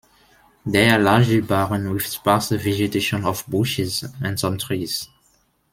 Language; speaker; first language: English; non-native, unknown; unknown